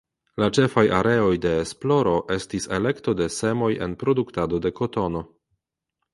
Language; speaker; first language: Esperanto; non-native, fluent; Polish